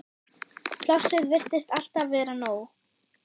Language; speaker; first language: Icelandic; non-native, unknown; German